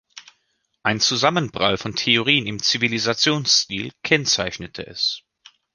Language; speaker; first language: German; native; German